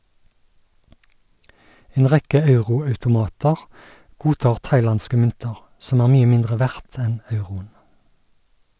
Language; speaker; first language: Norwegian; native; Norwegian